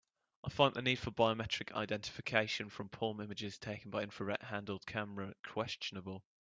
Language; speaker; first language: English; native; English